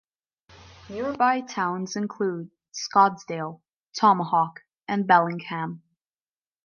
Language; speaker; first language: English; non-native, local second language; Maltese